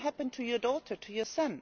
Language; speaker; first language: English; non-native, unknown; German